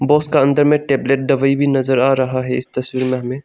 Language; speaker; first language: Hindi; non-native, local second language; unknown